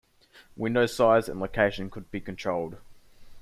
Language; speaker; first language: English; native; English